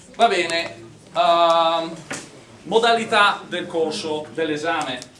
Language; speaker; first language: Italian; non-native, fluent; English